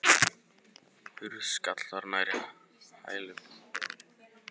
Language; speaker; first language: Icelandic; native; Icelandic